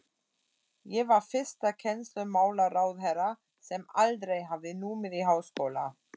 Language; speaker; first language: Icelandic; non-native, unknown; German